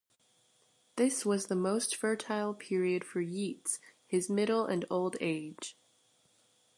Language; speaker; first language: English; native; English